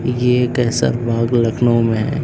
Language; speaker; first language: Hindi; native; Hindi